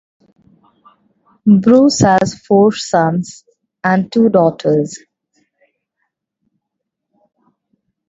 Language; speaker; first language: English; non-native, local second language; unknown